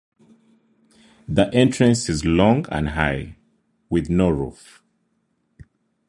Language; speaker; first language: English; non-native, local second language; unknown